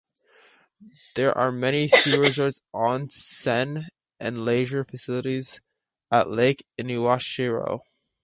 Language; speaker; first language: English; native; English